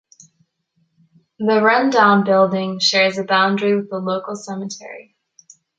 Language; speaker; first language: English; native; English